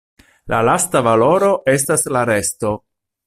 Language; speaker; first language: Esperanto; non-native, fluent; Italian